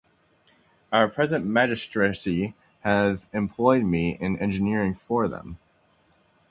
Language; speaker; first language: English; native; English